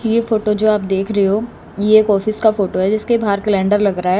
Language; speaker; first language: Hindi; native; Hindi